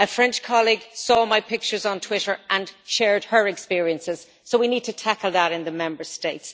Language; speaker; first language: English; native; English